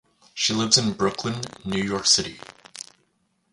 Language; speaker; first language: English; native; English